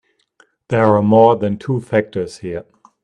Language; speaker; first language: English; non-native, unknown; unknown